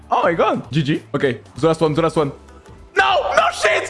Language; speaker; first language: English; non-native, learner; French